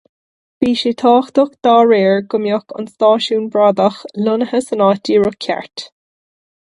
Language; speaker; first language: Irish; non-native, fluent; English